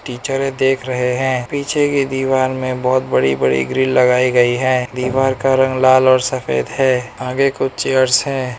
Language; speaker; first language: Hindi; non-native, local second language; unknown